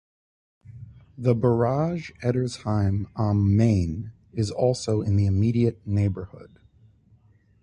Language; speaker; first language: English; native; English